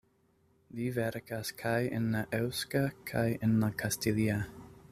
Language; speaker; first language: Esperanto; non-native, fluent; English